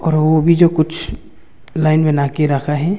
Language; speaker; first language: Hindi; non-native, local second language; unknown